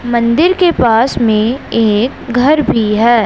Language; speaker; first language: Hindi; non-native, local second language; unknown